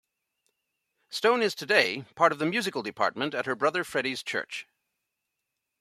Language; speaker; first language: English; native; English